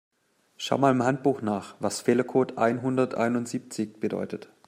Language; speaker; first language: German; native; German